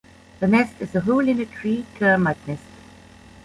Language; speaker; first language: English; non-native, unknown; German